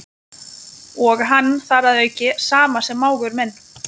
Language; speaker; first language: Icelandic; non-native, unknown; Lithuanian